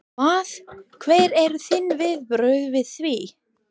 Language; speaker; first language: Icelandic; non-native, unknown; English